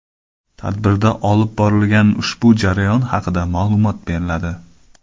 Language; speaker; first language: Uzbek; non-native, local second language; Kara-Kalpak